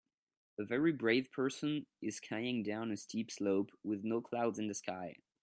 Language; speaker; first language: English; non-native, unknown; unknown